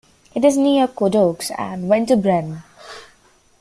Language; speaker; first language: English; native; English